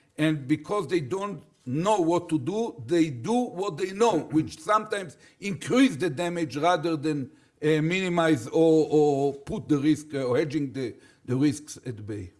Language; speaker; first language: English; non-native, fluent; Hebrew